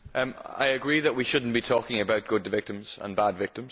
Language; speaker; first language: English; native; English